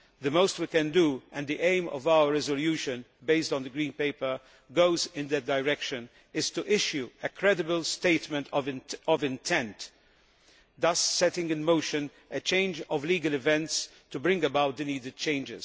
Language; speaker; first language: English; non-native, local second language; Maltese